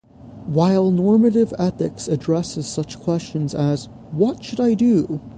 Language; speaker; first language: English; native; English